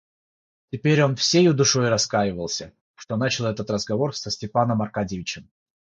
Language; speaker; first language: Russian; non-native, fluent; Georgian